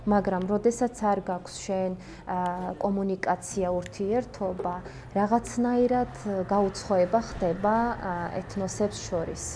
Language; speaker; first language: Georgian; non-native, local second language; Azerbaijani